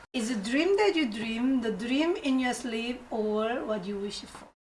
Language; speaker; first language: English; non-native, fluent; Korean